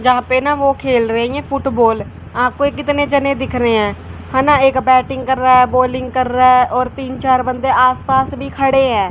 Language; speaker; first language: Hindi; native; Hindi